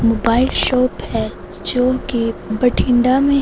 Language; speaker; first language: Hindi; non-native, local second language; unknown